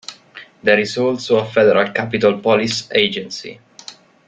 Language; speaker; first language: English; non-native, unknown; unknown